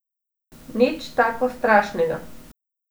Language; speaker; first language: Slovenian; non-native, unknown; Macedonian